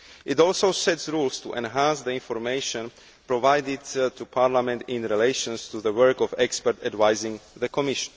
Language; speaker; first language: English; non-native, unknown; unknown